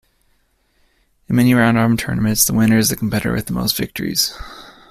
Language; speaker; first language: English; native; English